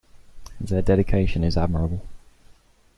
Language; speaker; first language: English; native; English